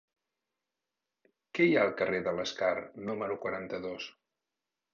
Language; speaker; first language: Catalan; native; Catalan